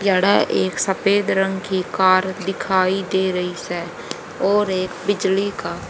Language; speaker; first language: Hindi; native; Hindi